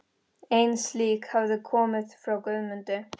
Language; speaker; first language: Icelandic; non-native, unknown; Spanish